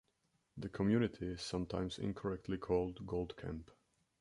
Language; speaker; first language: English; non-native, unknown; Czech